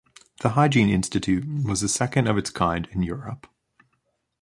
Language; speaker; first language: English; native; English